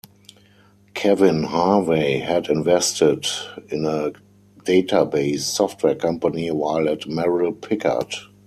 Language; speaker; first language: English; non-native, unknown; German